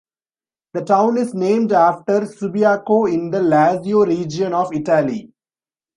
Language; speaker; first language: English; non-native, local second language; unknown